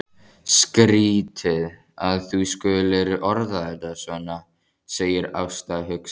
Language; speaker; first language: Icelandic; native; Icelandic